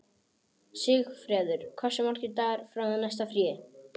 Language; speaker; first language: Icelandic; non-native, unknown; Polish